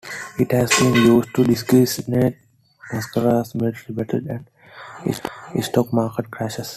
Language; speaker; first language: English; non-native, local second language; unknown